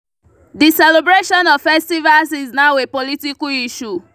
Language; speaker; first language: English; non-native, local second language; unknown